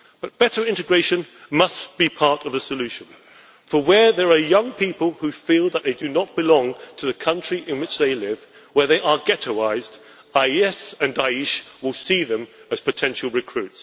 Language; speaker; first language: English; native; English